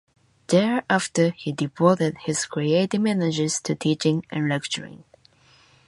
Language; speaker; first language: English; non-native, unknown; Japanese